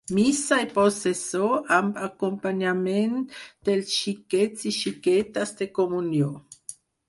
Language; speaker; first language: Catalan; non-native, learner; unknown